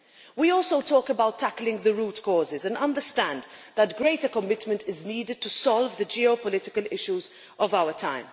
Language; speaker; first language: English; non-native, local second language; Maltese